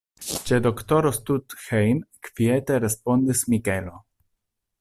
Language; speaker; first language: Esperanto; non-native, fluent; Italian